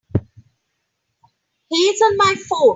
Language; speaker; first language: English; non-native, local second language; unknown